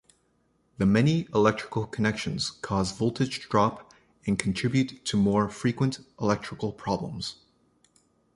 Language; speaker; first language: English; native; English